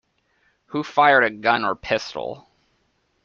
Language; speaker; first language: English; native; English